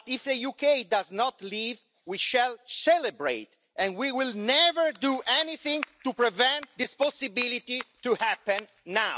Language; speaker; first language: English; non-native, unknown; Italian